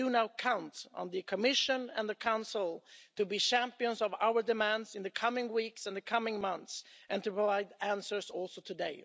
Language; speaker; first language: English; non-native, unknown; Swedish